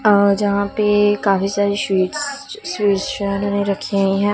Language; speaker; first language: Hindi; non-native, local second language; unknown